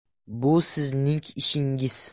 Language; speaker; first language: Uzbek; non-native, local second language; Russian